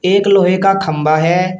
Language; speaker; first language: Hindi; native; Hindi